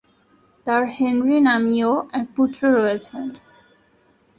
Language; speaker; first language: Bangla; native; Bangla